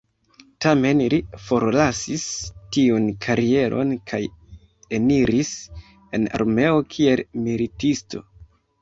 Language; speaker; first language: Esperanto; non-native, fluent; Kinyarwanda